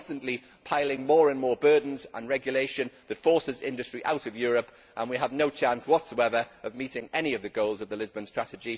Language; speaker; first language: English; native; English